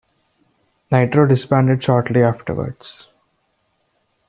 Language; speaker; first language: English; non-native, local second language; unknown